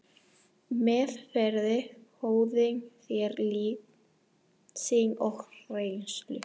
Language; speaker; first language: Icelandic; non-native, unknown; Spanish